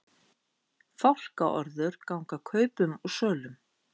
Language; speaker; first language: Icelandic; native; Icelandic